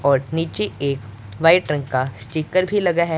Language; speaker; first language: Hindi; non-native, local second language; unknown